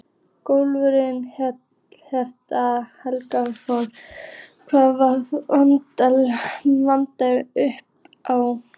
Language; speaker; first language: Icelandic; native; Icelandic